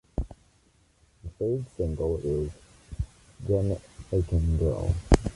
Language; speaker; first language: English; native; English